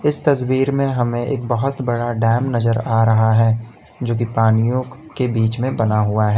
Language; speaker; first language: Hindi; native; Hindi